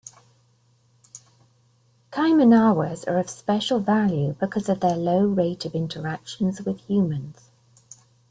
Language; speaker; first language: English; native; English